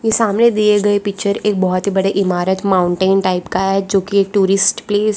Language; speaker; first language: Hindi; non-native, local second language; Gujarati